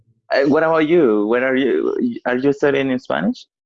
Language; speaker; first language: English; non-native, learner; Spanish